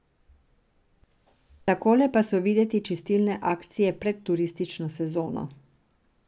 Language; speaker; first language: Slovenian; non-native, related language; Serbian